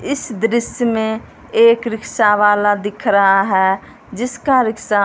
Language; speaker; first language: Hindi; non-native, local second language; Punjabi